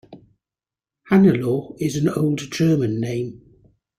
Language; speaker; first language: English; native; English